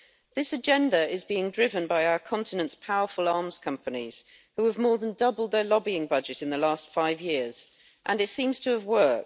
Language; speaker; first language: English; native; English